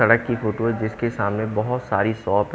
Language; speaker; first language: Hindi; native; Hindi